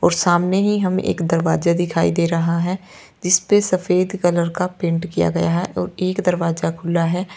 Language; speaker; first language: Hindi; native; Hindi